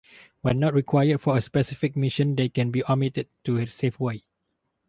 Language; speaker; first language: English; non-native, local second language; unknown